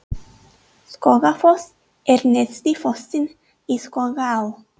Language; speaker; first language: Icelandic; non-native, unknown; English